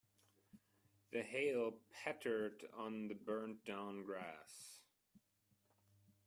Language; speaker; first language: English; non-native, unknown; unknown